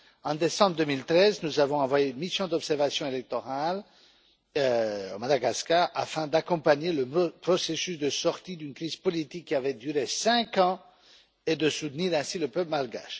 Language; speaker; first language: French; non-native, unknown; Romanian